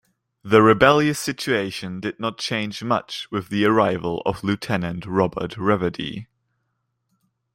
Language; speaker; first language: English; non-native, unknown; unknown